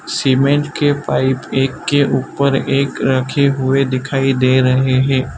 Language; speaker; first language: Hindi; non-native, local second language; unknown